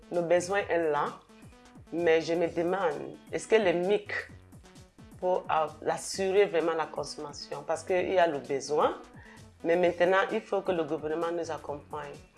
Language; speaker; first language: French; non-native, local second language; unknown